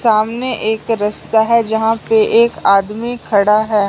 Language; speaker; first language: Hindi; non-native, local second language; Punjabi